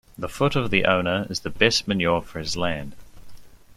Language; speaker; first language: English; native; English